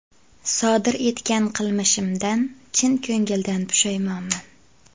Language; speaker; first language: Uzbek; native; Uzbek